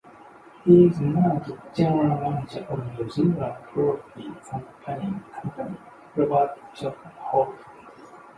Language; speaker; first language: English; non-native, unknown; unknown